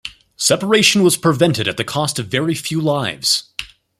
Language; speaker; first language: English; native; English